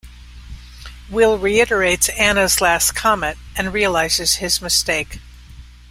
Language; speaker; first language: English; native; English